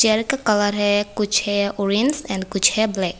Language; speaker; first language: Hindi; non-native, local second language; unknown